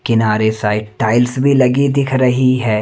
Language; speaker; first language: Hindi; native; Hindi